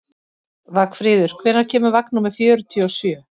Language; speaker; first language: Icelandic; native; Icelandic